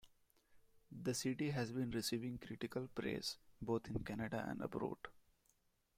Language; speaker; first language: English; non-native, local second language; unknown